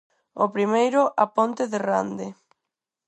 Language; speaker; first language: Galician; non-native, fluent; Spanish